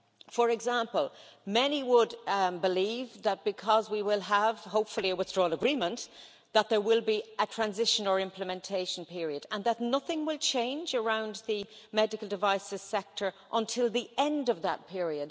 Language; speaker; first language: English; native; English